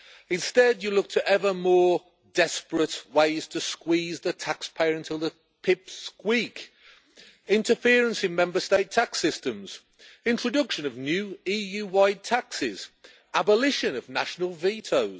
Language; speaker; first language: English; native; English